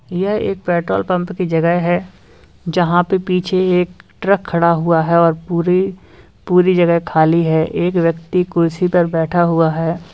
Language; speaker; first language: Hindi; native; Hindi